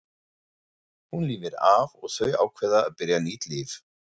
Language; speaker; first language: Icelandic; non-native, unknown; German